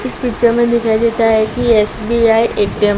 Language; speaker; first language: Hindi; non-native, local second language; Gujarati